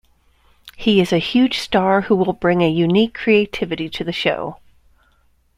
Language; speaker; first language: English; native; English